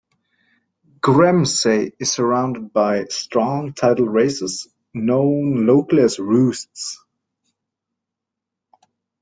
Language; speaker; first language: English; native; English